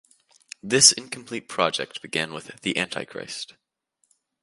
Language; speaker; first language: English; native; English